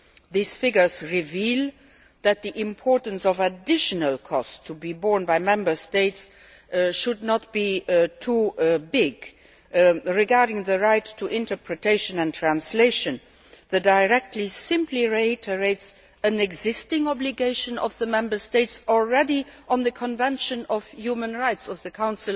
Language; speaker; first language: English; non-native, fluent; Luxembourgish